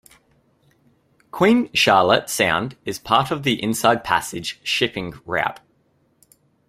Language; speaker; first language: English; native; English